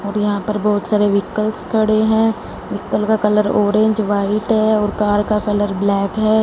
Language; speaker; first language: Hindi; non-native, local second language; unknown